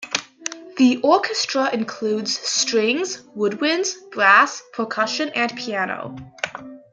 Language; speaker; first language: English; native; English